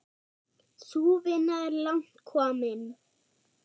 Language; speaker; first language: Icelandic; non-native, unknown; German